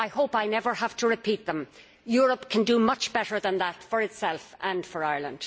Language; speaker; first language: English; native; English